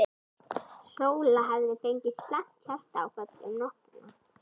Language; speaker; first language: Icelandic; native; Icelandic